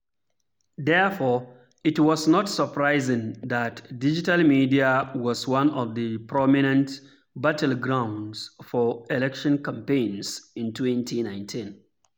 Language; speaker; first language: English; non-native, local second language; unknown